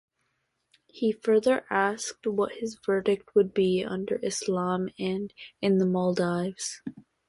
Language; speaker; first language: English; native; English